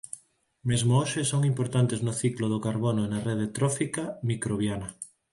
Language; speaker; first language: Galician; non-native, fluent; Spanish